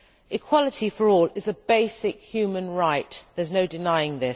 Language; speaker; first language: English; native; English